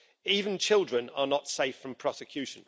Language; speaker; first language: English; native; English